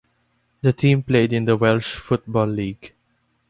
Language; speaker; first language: English; non-native, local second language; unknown